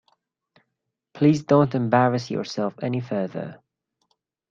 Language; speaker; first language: English; non-native, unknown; Persian